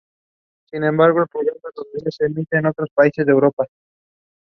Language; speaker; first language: English; non-native, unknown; Spanish